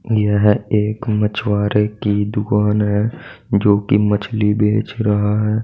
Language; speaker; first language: Hindi; native; Hindi